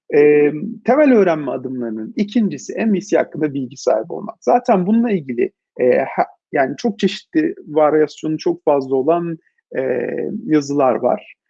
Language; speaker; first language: Turkish; native; Turkish